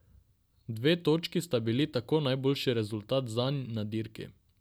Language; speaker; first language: Slovenian; non-native, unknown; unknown